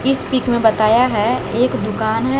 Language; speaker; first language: Hindi; native; Hindi